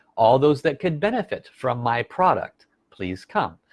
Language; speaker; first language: English; native; English